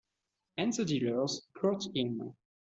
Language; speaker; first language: English; non-native, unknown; French